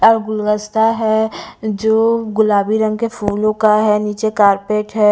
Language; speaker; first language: Hindi; non-native, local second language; Punjabi